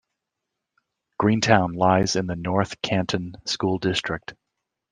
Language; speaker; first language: English; native; English